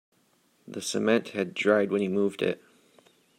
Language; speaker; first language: English; native; English